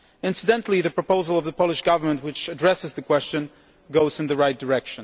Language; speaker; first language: English; non-native, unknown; Polish